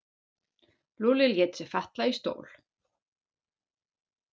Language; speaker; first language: Icelandic; non-native, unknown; German